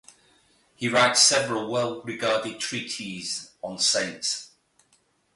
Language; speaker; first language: English; native; English